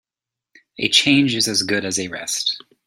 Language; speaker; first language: English; native; English